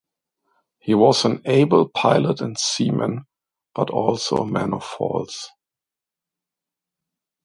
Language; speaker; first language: English; non-native, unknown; German